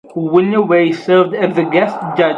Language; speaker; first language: English; non-native, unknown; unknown